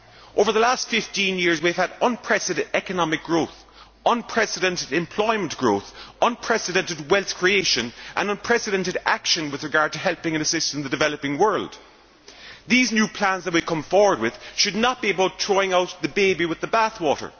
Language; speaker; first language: English; native; English